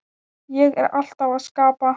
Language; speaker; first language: Icelandic; non-native, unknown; Thai